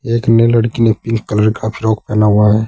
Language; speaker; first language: Hindi; native; Hindi